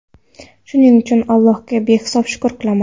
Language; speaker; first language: Uzbek; non-native, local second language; Kara-Kalpak